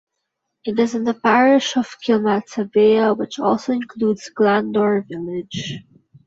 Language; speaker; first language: English; non-native, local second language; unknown